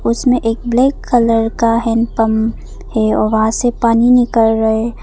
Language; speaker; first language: Hindi; non-native, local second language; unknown